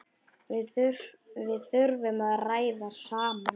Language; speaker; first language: Icelandic; non-native, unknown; Polish